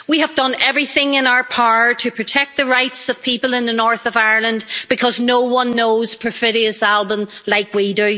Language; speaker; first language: English; native; English